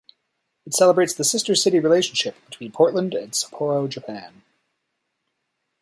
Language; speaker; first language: English; native; English